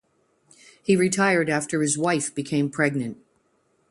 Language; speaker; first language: English; native; English